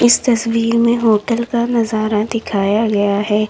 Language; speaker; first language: Hindi; native; Hindi